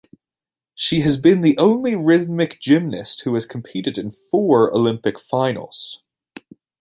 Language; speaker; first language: English; native; English